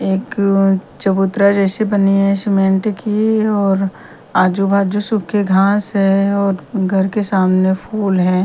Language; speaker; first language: Hindi; non-native, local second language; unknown